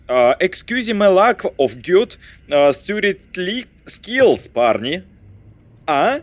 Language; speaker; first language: English; non-native, learner; Russian